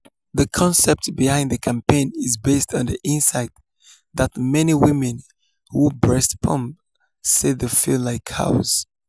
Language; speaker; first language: English; non-native, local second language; Yoruba